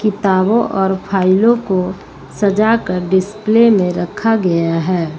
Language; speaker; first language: Hindi; native; Hindi